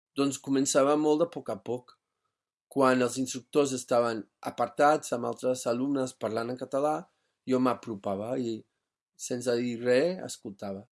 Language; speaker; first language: Catalan; non-native, fluent; English